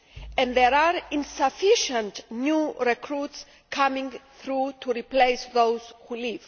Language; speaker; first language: English; non-native, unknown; Greek